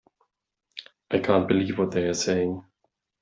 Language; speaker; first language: English; non-native, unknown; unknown